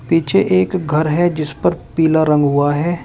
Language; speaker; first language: Hindi; native; Hindi